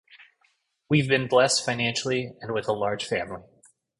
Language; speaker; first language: English; native; English